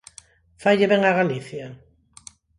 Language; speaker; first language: Galician; non-native, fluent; Spanish